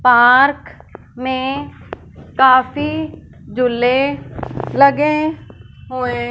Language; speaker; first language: Hindi; non-native, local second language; Punjabi